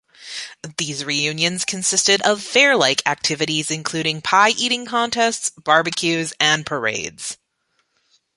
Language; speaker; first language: English; native; English